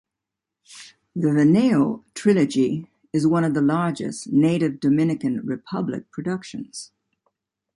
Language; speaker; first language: English; native; English